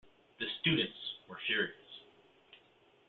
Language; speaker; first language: English; native; English